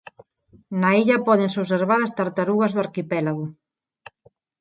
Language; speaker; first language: Galician; non-native, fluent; Spanish